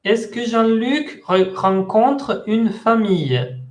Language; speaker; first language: French; non-native, fluent; Spanish